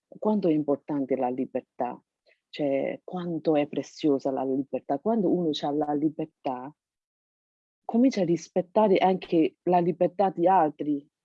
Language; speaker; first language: Italian; non-native, fluent; Burmese